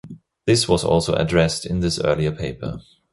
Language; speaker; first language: English; non-native, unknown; German